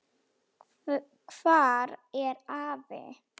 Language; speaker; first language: Icelandic; non-native, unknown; Slovak